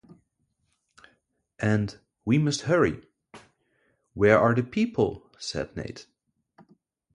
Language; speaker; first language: English; non-native, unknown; Dutch